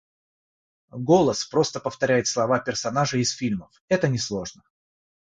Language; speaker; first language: Russian; non-native, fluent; Georgian